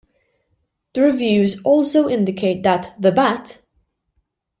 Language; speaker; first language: English; non-native, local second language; Maltese